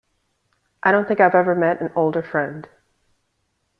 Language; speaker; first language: English; native; English